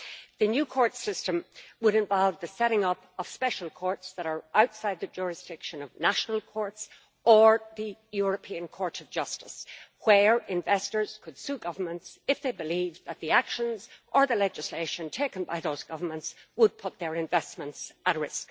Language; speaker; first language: English; native; English